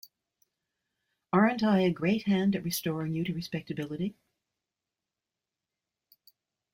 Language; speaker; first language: English; native; English